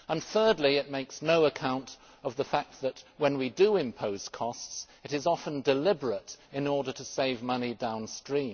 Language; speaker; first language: English; native; English